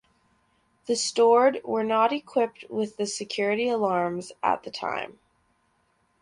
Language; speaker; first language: English; native; English